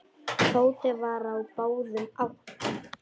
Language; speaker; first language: Icelandic; non-native, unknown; Polish